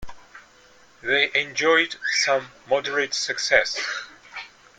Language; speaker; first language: English; native; English